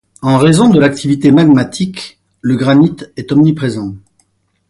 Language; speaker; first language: French; native; French